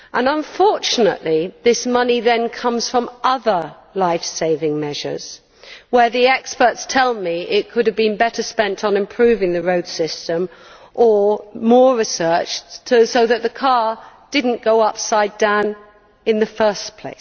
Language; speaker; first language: English; native; English